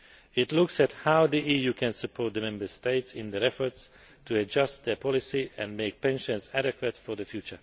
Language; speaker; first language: English; non-native, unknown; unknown